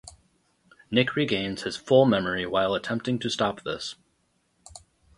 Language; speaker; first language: English; native; English